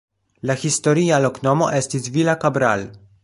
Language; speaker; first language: Esperanto; non-native, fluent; Polish